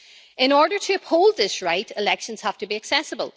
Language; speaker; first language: English; native; English